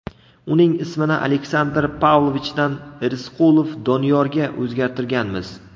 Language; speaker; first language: Uzbek; native; Uzbek